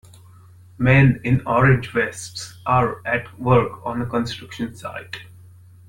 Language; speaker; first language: English; non-native, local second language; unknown